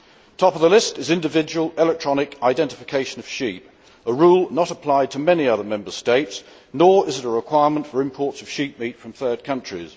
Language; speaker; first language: English; native; English